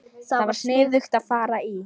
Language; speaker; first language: Icelandic; non-native, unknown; Lithuanian